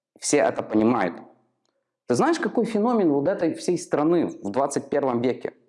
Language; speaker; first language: Russian; non-native, local second language; Ukrainian